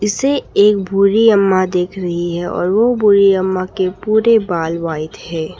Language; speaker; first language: Hindi; non-native, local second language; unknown